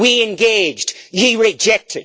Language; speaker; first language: English; native; English